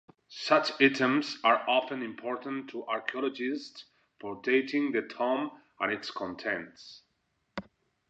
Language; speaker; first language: English; non-native, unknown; Spanish